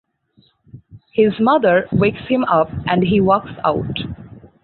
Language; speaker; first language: English; non-native, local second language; Bangla